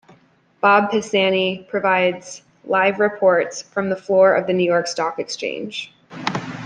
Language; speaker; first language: English; native; English